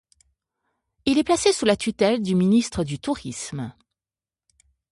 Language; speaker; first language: French; native; French